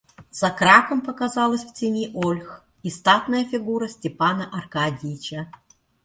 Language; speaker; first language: Russian; native; Russian